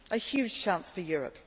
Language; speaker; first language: English; native; English